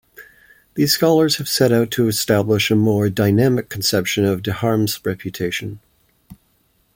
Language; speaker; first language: English; native; English